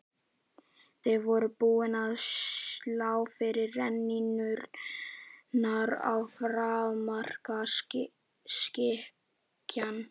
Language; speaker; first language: Icelandic; native; Icelandic